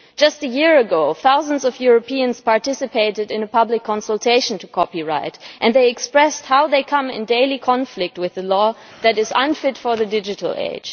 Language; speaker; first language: English; non-native, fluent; German